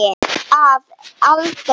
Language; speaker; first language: Icelandic; non-native, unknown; Slovenian